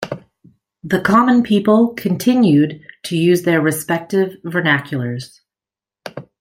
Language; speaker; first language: English; native; English